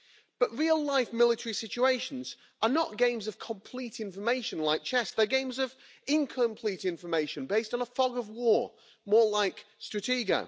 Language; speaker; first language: English; native; English